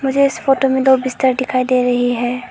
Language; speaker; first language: Hindi; non-native, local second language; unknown